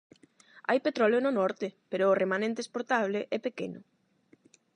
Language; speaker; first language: Galician; non-native, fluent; Spanish